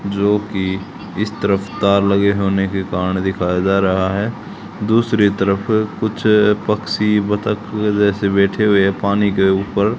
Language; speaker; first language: Hindi; native; Hindi